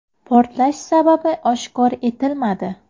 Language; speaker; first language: Uzbek; native; Uzbek